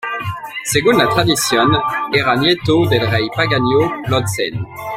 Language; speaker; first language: Spanish; non-native, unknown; French